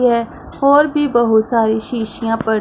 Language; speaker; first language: Hindi; non-native, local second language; Punjabi